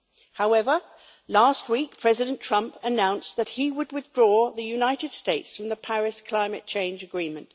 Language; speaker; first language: English; native; English